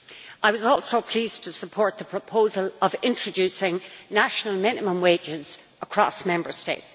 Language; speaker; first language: English; native; English